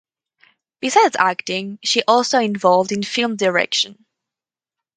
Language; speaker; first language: English; non-native, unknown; French